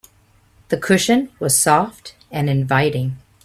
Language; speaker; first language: English; native; English